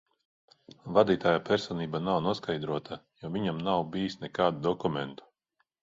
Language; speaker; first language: Latvian; non-native, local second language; Russian